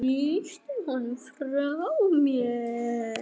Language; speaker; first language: Icelandic; native; Icelandic